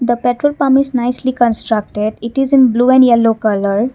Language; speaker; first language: English; non-native, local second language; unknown